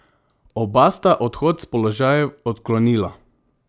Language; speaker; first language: Slovenian; non-native, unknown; Macedonian